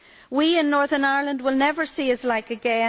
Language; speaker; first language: English; native; English